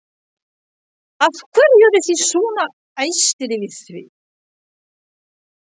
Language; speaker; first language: Icelandic; non-native, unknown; French